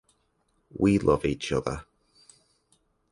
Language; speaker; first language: English; native; English